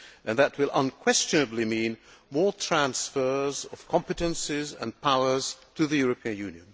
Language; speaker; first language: English; non-native, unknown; Hungarian